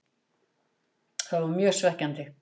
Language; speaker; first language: Icelandic; native; Icelandic